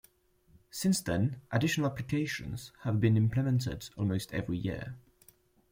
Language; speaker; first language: English; non-native, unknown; French